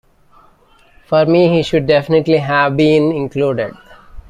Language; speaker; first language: English; non-native, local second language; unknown